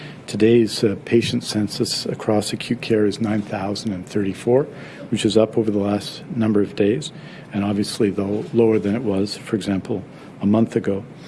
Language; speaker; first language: English; native; English